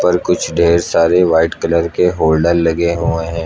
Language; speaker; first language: Hindi; native; Hindi